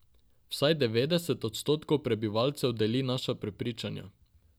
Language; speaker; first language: Slovenian; non-native, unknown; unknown